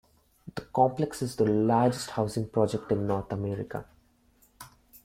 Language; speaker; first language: English; non-native, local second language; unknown